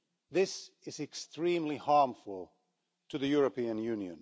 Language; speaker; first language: English; non-native, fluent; Finnish